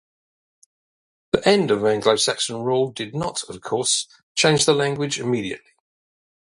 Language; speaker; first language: English; native; English